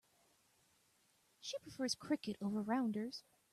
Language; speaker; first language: English; native; English